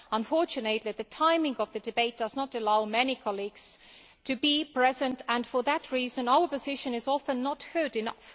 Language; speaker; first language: English; non-native, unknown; Estonian